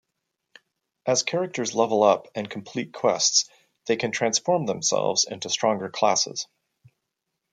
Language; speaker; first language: English; native; English